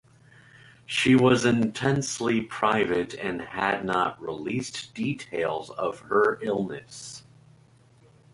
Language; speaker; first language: English; native; English